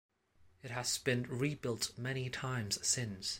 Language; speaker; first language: English; non-native, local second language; Cantonese